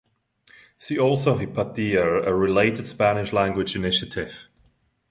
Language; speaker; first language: English; non-native, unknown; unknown